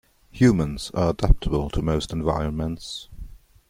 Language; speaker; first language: English; non-native, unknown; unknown